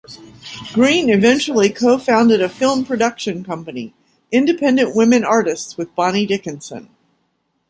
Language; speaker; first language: English; native; English